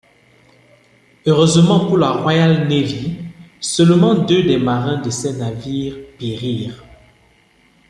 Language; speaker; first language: French; non-native, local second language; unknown